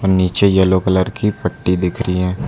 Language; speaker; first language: Hindi; native; Hindi